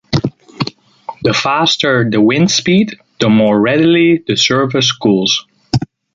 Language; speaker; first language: English; native; English